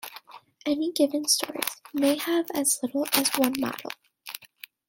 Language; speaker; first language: English; native; English